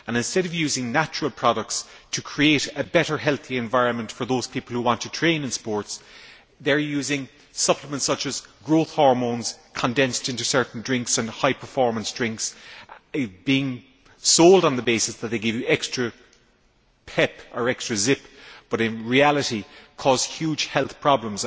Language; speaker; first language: English; native; English